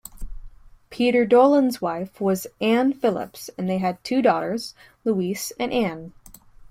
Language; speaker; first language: English; native; English